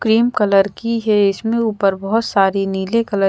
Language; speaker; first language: Hindi; native; Hindi